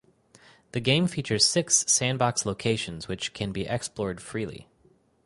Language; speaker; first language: English; native; English